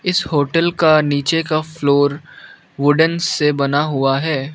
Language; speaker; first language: Hindi; non-native, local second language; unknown